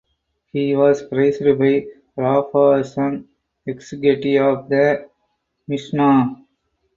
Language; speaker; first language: English; non-native, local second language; Tamil